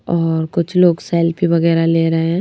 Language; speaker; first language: Hindi; native; Hindi